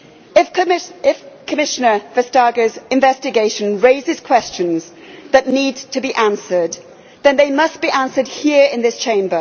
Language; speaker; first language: English; native; English